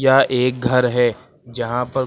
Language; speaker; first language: Hindi; native; Hindi